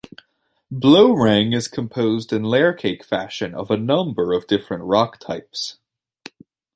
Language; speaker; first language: English; native; English